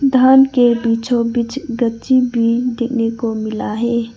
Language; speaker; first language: Hindi; non-native, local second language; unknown